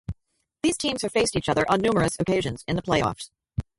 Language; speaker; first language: English; native; English